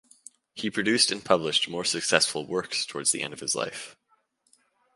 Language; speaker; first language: English; native; English